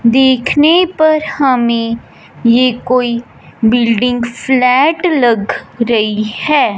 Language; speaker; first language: Hindi; non-native, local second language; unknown